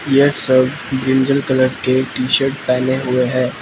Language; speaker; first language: Hindi; non-native, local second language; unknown